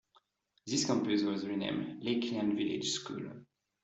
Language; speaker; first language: English; non-native, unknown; French